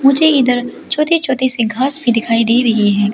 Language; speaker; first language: Hindi; early bilingual, other home language; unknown